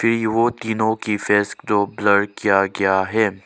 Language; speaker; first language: Hindi; non-native, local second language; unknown